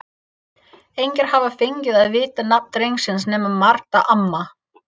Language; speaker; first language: Icelandic; non-native, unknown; English